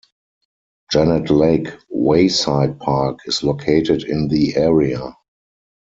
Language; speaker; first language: English; non-native, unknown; German